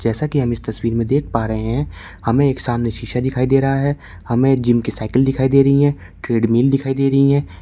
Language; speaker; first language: Hindi; native; Hindi